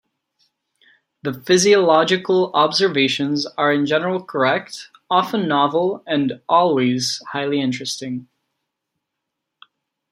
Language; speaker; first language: English; non-native, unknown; Czech